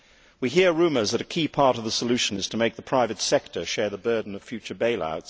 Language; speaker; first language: English; native; English